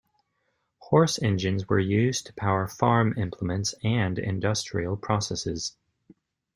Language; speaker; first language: English; native; English